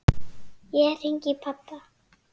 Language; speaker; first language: Icelandic; native; Icelandic